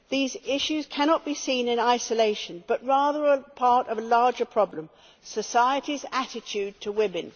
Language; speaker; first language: English; native; English